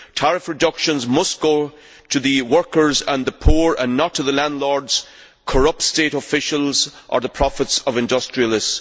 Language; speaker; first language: English; native; English